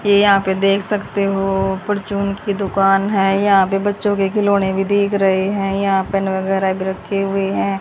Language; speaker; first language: Hindi; native; Hindi